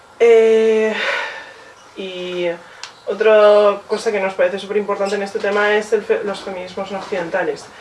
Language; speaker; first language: Spanish; early bilingual, other home language; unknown